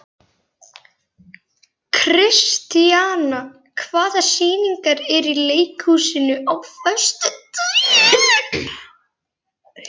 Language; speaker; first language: Icelandic; native; Icelandic